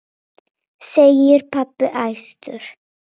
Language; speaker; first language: Icelandic; non-native, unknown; Polish